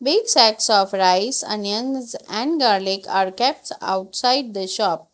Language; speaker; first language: English; non-native, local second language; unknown